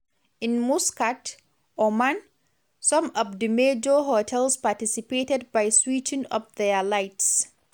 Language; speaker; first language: English; non-native, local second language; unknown